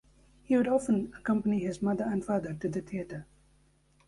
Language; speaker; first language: English; native; English